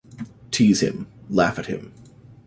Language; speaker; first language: English; native; English